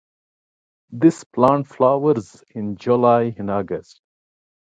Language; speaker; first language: English; non-native, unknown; Pashto